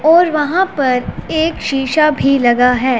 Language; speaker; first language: Hindi; non-native, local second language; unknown